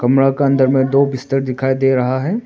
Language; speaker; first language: Hindi; non-native, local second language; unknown